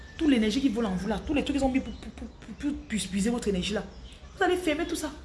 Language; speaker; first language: French; non-native, local second language; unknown